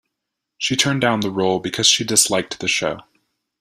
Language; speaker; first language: English; native; English